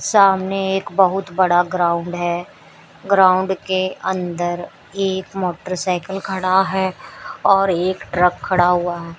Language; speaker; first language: Hindi; native; Hindi